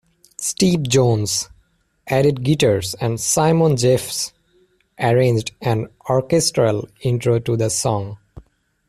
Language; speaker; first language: English; native; English